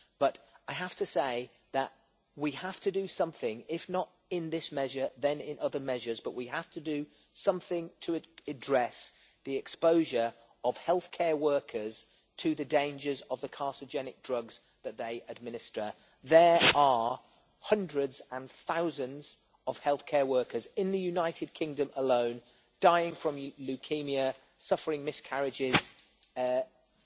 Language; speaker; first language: English; native; English